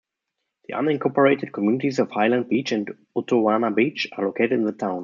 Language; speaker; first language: English; non-native, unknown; German